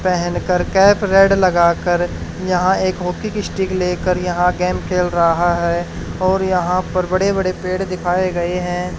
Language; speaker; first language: Hindi; native; Hindi